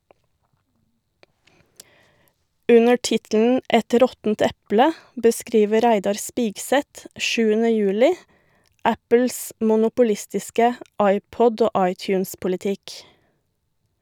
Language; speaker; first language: Norwegian; native; Norwegian